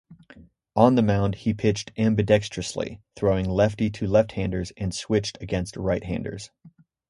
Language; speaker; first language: English; native; English